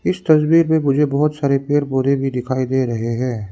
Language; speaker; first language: Hindi; non-native, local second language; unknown